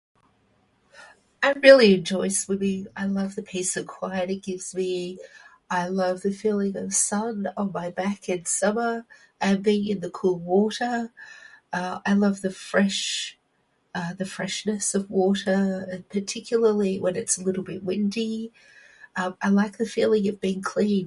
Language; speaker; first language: English; native; English